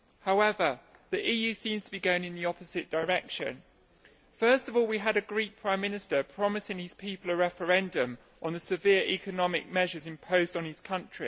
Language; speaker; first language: English; native; English